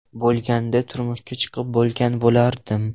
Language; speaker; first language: Uzbek; non-native, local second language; Russian